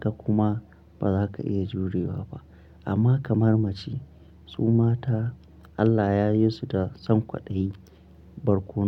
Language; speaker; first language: Hausa; non-native, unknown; Akan